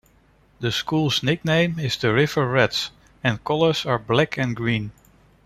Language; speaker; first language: English; non-native, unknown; Dutch